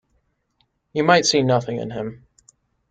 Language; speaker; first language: English; native; English